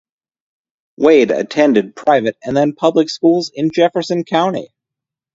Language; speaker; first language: English; native; English